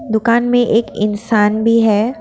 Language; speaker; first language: Hindi; non-native, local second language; Assamese